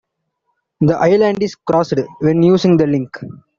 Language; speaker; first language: English; non-native, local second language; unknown